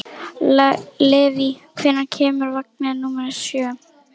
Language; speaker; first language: Icelandic; native; Icelandic